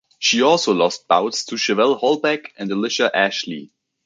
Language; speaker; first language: English; native; English